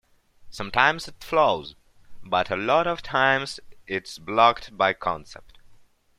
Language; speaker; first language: English; non-native, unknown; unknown